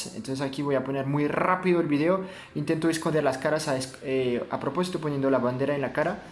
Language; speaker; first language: Spanish; non-native, fluent; French